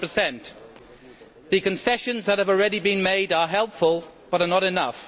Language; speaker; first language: English; native; English